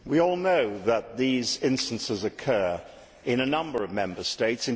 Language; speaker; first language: English; native; English